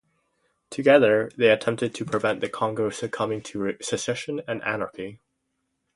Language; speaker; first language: English; native; English